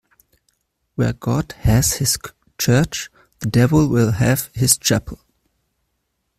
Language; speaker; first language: English; non-native, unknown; German